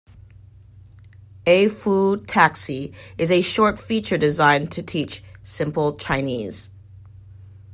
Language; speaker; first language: English; native; English